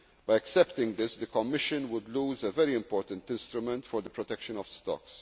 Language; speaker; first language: English; non-native, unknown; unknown